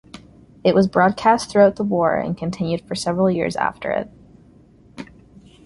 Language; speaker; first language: English; native; English